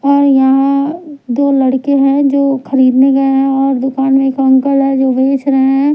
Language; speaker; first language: Hindi; non-native, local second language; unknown